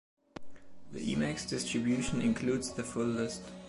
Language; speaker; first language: English; non-native, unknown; German